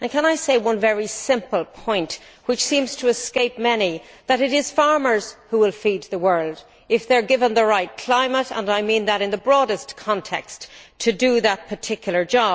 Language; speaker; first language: English; native; English